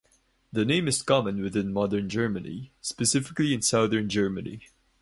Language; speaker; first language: English; non-native, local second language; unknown